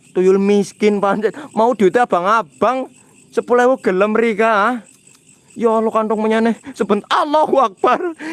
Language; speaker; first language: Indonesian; non-native, local second language; Javanese